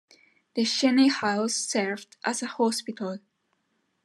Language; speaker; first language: English; non-native, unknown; Spanish